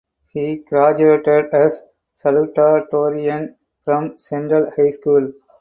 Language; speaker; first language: English; non-native, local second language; Tamil